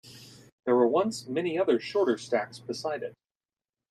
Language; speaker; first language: English; native; English